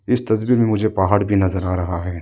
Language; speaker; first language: Hindi; non-native, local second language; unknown